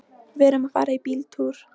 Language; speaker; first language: Icelandic; non-native, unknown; Polish